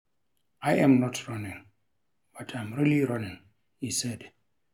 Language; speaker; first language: English; non-native, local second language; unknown